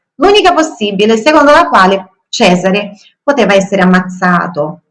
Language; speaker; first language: Italian; non-native, fluent; Portuguese